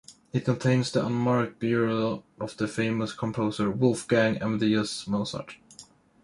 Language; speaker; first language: English; non-native, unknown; Swedish